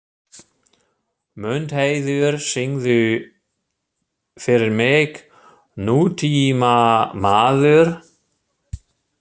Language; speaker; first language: Icelandic; non-native, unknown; German